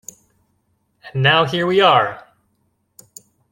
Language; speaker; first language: English; native; English